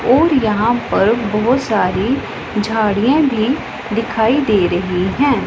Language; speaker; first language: Hindi; non-native, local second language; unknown